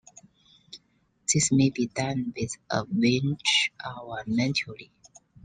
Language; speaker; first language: English; non-native, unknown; Chinese